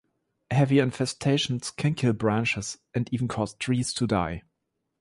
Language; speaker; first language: English; non-native, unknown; German